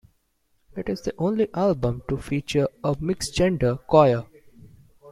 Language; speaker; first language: English; non-native, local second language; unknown